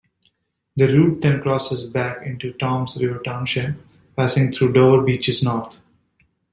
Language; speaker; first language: English; native; English